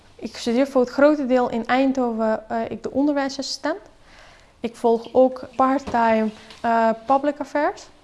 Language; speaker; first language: Dutch; early bilingual, other home language; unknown